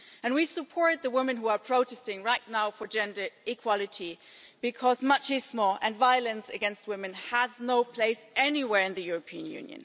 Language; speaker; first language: English; non-native, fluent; German